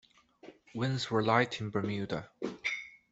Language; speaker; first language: English; non-native, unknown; Chinese